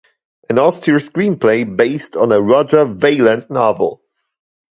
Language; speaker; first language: English; non-native, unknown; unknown